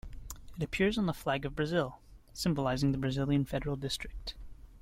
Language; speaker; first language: English; native; English